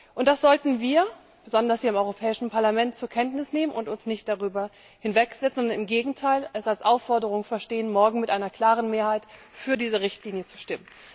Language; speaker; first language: German; native; German